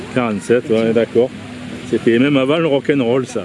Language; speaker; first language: French; native; French